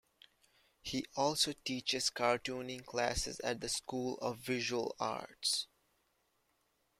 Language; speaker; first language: English; native; English